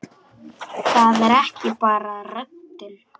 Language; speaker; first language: Icelandic; non-native, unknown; Polish